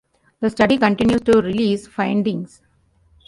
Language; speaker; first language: English; non-native, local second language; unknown